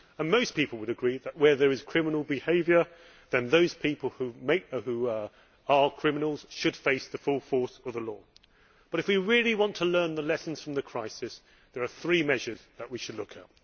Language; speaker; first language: English; native; English